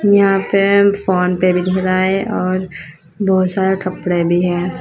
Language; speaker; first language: Hindi; native; Hindi